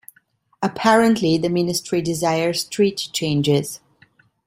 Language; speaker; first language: English; non-native, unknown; Italian